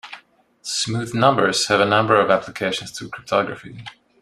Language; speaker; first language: English; non-native, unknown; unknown